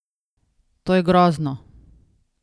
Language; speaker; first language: Slovenian; native; Slovenian